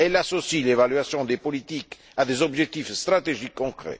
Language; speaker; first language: French; non-native, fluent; Italian